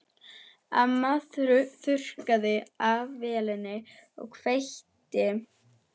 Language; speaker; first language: Icelandic; non-native, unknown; German